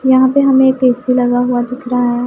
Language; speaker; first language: Hindi; non-native, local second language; Punjabi